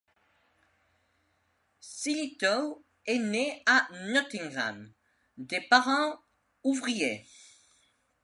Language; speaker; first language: French; non-native, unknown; Spanish